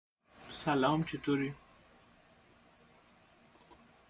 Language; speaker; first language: English; native; English